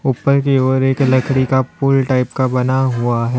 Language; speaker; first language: Hindi; native; Hindi